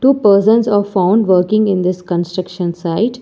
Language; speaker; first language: English; non-native, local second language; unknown